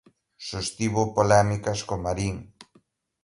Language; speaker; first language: Galician; native; Galician